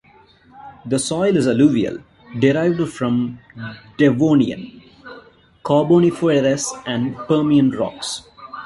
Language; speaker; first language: English; non-native, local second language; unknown